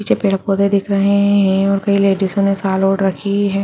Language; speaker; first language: Hindi; native; Hindi